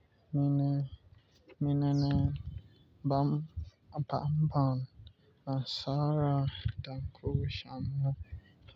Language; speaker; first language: Hausa; non-native, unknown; Yoruba